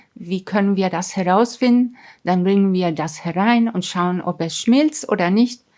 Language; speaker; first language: German; non-native, fluent; Spanish